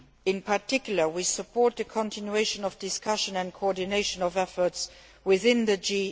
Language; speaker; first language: English; non-native, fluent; Luxembourgish